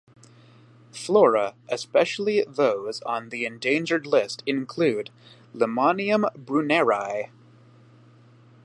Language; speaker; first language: English; native; English